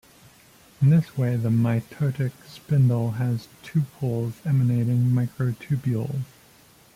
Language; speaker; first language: English; native; English